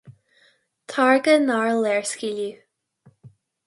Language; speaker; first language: Irish; non-native, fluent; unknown